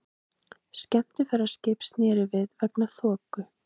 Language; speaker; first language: Icelandic; native; Icelandic